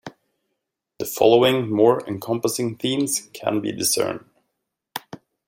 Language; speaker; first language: English; native; English